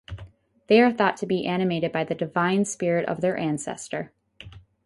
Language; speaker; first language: English; native; English